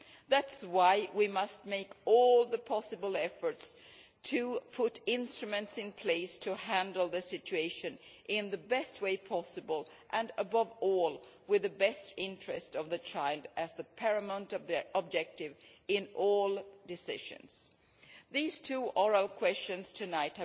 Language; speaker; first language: English; non-native, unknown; Swedish